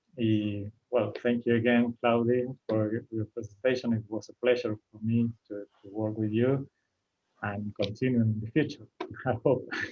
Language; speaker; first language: English; non-native, fluent; Spanish